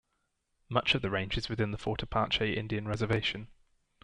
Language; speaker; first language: English; native; English